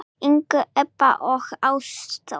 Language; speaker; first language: Icelandic; non-native, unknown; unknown